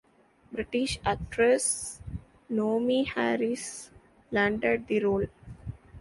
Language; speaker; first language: English; non-native, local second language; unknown